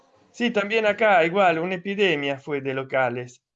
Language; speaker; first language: Spanish; non-native, related language; Italian